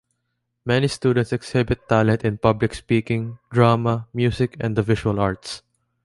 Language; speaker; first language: English; non-native, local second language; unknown